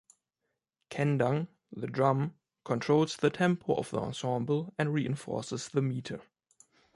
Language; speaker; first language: English; non-native, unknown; German